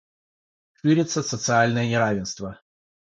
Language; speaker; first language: Russian; non-native, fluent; Georgian